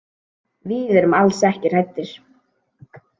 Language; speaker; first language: Icelandic; native; Icelandic